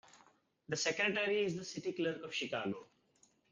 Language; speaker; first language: English; non-native, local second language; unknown